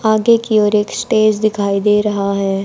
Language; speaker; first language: Hindi; native; Hindi